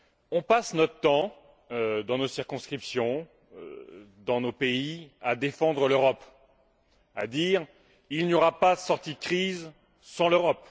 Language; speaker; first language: French; native; French